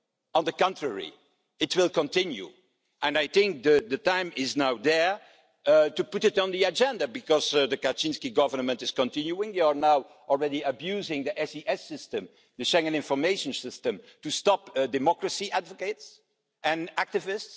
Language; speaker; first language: English; non-native, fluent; Dutch